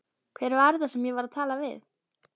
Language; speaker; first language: Icelandic; native; Icelandic